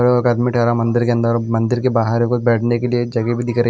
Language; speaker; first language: Hindi; non-native, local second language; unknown